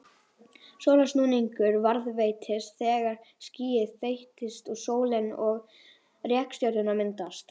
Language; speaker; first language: Icelandic; native; Icelandic